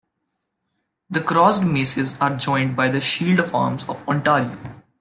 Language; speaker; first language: English; non-native, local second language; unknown